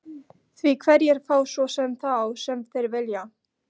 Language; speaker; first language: Icelandic; non-native, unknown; Polish